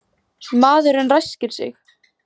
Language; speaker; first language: Icelandic; native; Icelandic